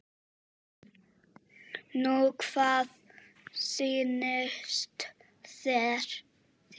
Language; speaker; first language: Icelandic; non-native, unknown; Czech